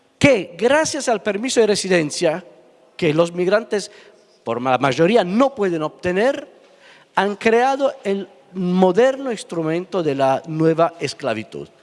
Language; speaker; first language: Spanish; non-native, fluent; Italian